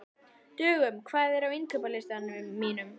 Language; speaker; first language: Icelandic; native; Icelandic